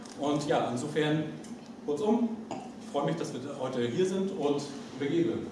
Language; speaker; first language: German; native; German